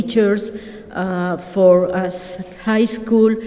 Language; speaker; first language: English; non-native, fluent; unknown